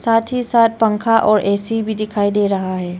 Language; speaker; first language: Hindi; non-native, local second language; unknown